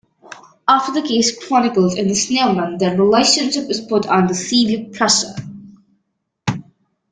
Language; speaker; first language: English; native; English